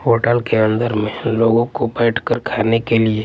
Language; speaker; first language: Hindi; non-native, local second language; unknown